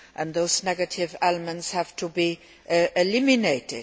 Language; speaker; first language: English; non-native, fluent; Luxembourgish